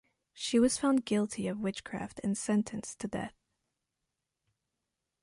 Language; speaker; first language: English; non-native, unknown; French